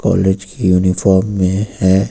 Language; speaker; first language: Hindi; native; Hindi